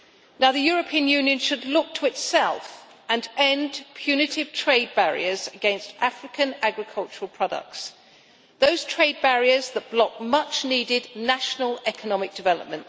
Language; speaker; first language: English; native; English